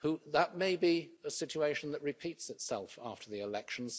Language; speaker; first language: English; native; English